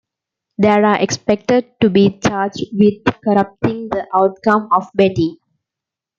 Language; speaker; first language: English; non-native, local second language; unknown